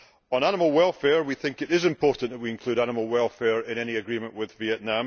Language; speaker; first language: English; native; English